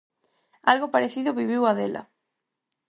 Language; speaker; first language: Galician; non-native, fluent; Spanish